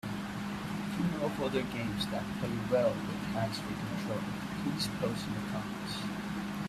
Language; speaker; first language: English; non-native, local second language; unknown